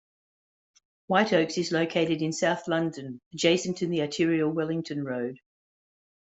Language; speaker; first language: English; native; English